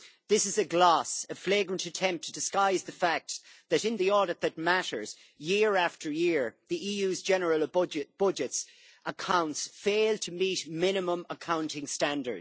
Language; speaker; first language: English; native; English